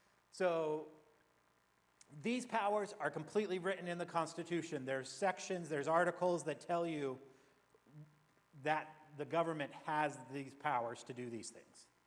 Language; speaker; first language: English; native; English